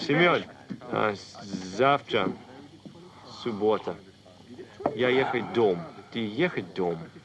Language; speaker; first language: Russian; non-native, learner; English